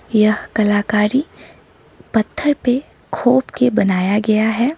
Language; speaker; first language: Hindi; non-native, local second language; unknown